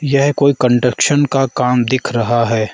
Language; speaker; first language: Hindi; non-native, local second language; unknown